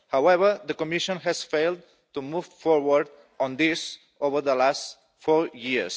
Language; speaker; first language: English; non-native, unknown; Catalan